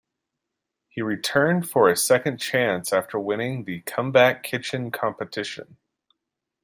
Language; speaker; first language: English; native; English